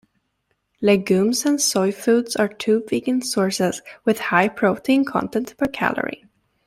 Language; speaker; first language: English; native; English